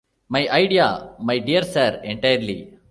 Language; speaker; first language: English; non-native, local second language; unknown